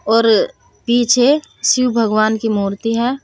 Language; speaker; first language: Hindi; native; Hindi